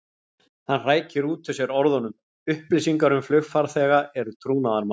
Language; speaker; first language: Icelandic; native; Icelandic